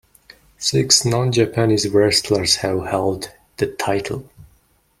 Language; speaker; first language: English; non-native, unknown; Mongolian